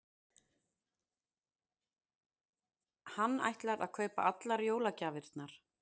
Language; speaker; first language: Icelandic; native; Icelandic